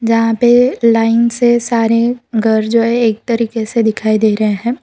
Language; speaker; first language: Hindi; non-native, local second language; Gujarati